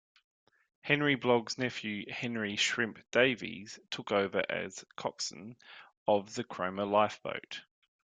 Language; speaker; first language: English; native; English